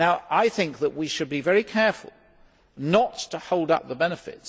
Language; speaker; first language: English; native; English